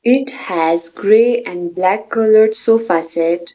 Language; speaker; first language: English; non-native, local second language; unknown